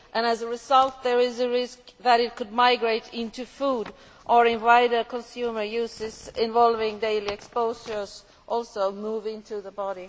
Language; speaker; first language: English; non-native, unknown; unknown